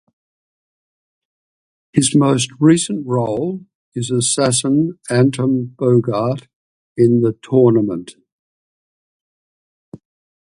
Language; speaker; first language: English; native; English